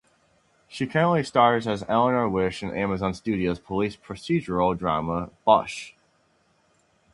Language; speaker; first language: English; native; English